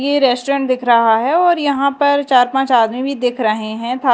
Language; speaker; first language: Hindi; native; Hindi